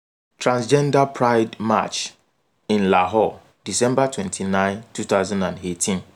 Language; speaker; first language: English; non-native, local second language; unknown